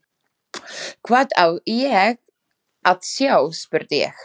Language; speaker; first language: Icelandic; non-native, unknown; Slovak